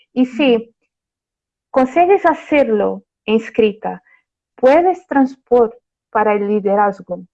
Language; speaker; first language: Spanish; non-native, related language; Portuguese